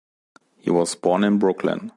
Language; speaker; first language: English; non-native, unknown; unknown